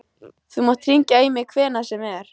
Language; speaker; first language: Icelandic; native; Icelandic